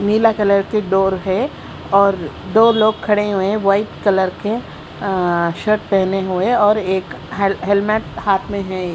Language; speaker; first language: Hindi; native; Hindi